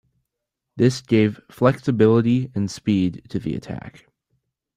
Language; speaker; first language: English; native; English